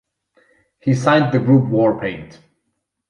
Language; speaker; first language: English; non-native, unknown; German